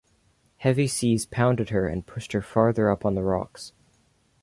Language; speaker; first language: English; native; English